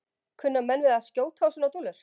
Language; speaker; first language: Icelandic; native; Icelandic